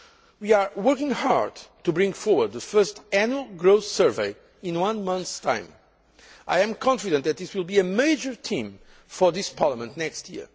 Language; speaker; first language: English; non-native, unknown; Portuguese